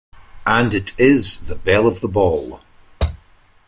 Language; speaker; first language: English; native; English